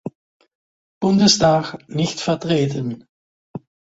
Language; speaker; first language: German; non-native, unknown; Dutch